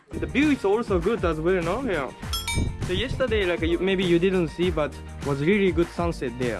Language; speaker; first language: English; non-native, fluent; Japanese